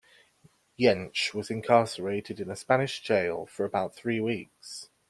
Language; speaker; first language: English; native; English